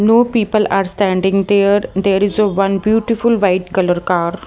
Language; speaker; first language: English; non-native, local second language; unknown